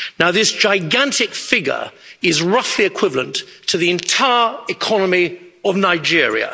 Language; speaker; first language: English; native; English